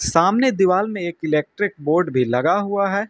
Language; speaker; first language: Hindi; native; Hindi